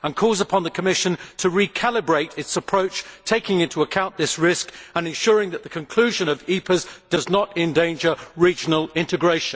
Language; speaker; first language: English; native; English